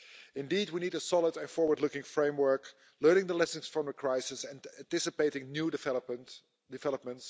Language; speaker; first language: English; non-native, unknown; Dutch